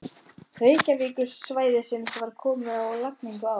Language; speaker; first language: Icelandic; native; Icelandic